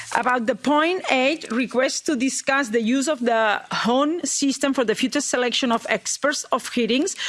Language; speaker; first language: English; non-native, fluent; Catalan